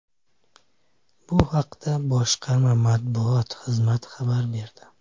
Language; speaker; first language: Uzbek; native; Uzbek